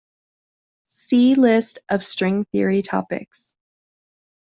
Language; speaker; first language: English; native; English